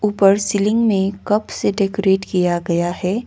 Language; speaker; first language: Hindi; non-native, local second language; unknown